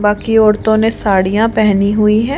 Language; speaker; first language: Hindi; native; Hindi